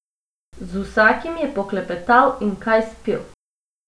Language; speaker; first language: Slovenian; non-native, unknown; Macedonian